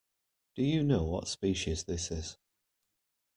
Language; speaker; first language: English; native; English